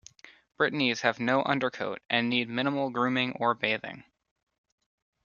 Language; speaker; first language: English; native; English